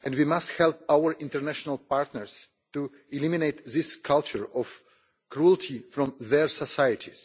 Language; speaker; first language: English; non-native, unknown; Russian